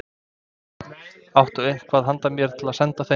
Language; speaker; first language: Icelandic; non-native, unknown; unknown